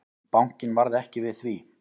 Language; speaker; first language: Icelandic; native; Icelandic